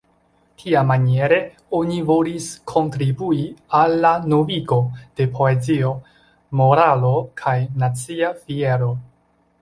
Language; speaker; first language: Esperanto; non-native, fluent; Chinese